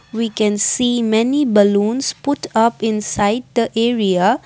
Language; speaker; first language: English; non-native, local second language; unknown